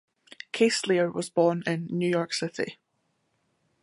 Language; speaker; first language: English; native; English